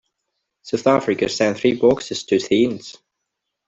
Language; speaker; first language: English; non-native, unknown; Catalan